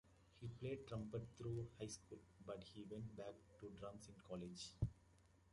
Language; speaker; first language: English; native; English